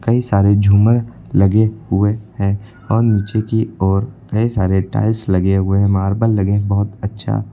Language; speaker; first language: Hindi; native; Hindi